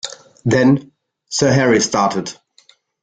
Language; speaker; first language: English; non-native, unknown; German